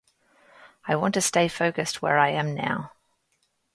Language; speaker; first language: English; native; English